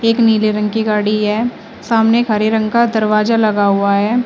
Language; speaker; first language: Hindi; native; Hindi